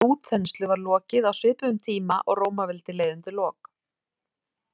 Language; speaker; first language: Icelandic; native; Icelandic